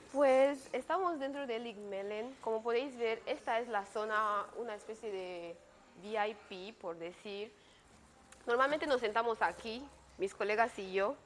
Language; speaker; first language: Spanish; native; Spanish